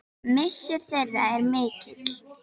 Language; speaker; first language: Icelandic; native; Icelandic